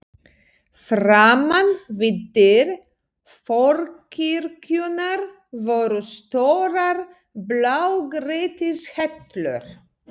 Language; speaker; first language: Icelandic; non-native, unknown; Polish